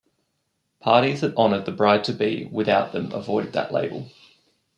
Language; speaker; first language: English; native; English